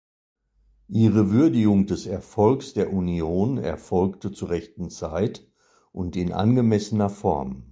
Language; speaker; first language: German; native; German